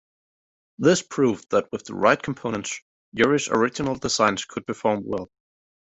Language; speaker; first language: English; native; English